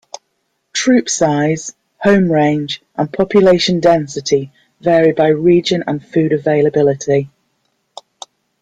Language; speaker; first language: English; native; English